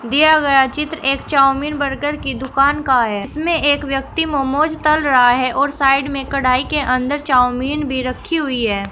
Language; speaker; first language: Hindi; native; Hindi